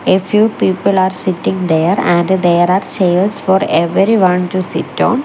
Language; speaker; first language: English; non-native, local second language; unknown